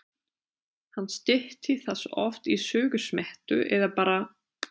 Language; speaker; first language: Icelandic; non-native, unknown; German